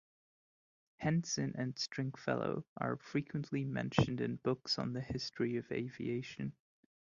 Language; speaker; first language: English; non-native, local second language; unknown